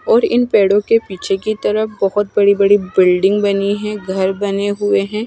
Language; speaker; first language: Hindi; non-native, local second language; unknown